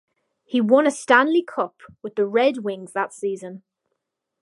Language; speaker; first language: English; native; English